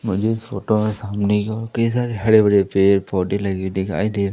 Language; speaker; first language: Hindi; native; Hindi